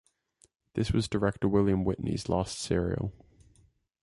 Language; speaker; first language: English; native; English